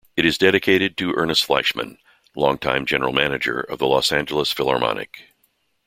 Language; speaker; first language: English; native; English